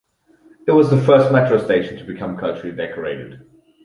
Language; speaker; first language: English; non-native, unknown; German